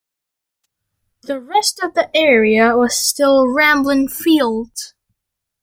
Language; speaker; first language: English; native; English